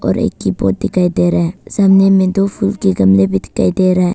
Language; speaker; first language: Hindi; non-native, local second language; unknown